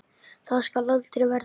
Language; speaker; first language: Icelandic; native; Icelandic